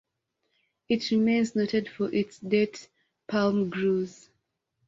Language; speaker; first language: English; non-native, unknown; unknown